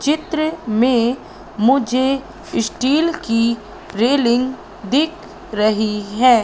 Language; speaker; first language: Hindi; native; Hindi